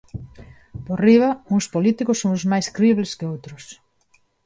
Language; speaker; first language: Galician; non-native, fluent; Spanish